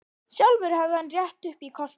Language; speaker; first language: Icelandic; native; Icelandic